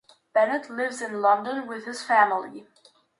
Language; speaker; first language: English; native; English